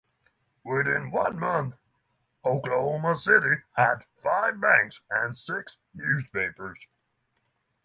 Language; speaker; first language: English; non-native, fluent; Norwegian